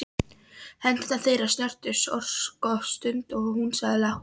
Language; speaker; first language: Icelandic; non-native, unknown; Polish